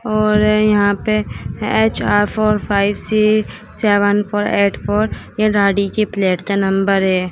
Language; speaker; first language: Hindi; native; Hindi